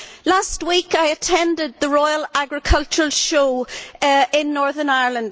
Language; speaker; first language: English; native; English